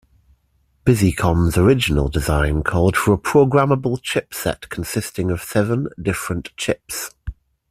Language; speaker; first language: English; native; English